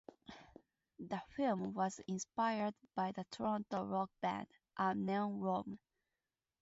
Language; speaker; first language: English; non-native, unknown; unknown